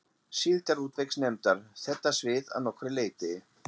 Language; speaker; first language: Icelandic; non-native, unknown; German